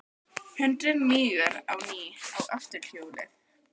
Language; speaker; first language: Icelandic; native; Icelandic